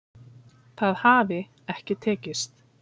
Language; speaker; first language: Icelandic; native; Icelandic